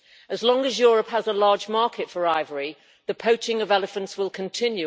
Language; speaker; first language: English; native; English